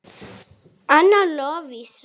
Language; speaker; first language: Icelandic; non-native, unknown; Arabic